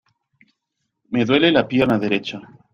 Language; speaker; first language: Spanish; native; Spanish